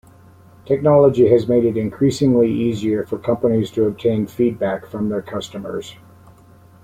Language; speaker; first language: English; native; English